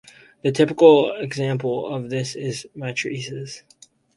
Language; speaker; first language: English; native; English